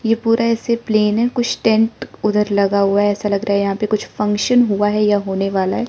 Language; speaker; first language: Hindi; non-native, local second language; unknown